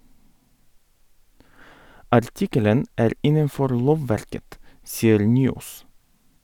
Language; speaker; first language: Norwegian; non-native, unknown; Bulgarian